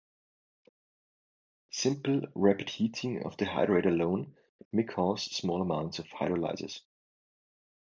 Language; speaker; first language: English; non-native, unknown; German